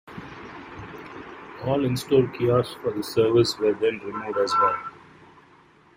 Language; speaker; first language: English; non-native, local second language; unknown